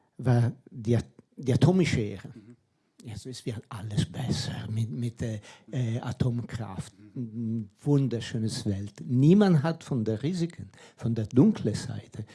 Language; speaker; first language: German; non-native, fluent; Italian